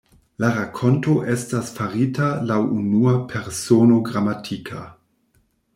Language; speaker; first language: Esperanto; non-native, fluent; German